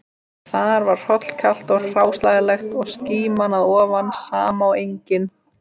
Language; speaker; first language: Icelandic; native; Icelandic